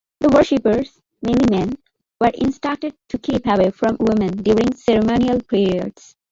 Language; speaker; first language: English; non-native, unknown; Bangla